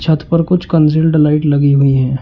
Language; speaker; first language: Hindi; native; Hindi